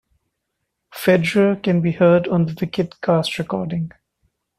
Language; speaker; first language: English; non-native, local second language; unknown